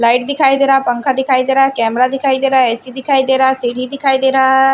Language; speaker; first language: Hindi; non-native, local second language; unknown